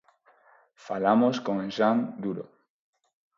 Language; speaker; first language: Galician; non-native, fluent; Spanish